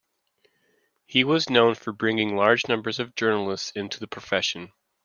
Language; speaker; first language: English; native; English